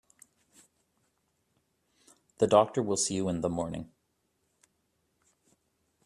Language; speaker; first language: English; native; English